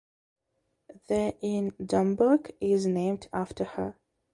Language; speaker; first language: English; non-native, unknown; Belarusian